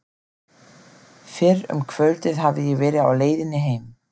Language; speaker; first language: Icelandic; non-native, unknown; German